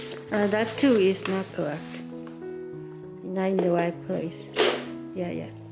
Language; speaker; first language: English; non-native, fluent; Chinese